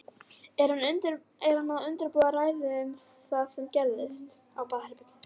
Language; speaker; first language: Icelandic; native; Icelandic